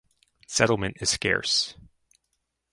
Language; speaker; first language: English; native; English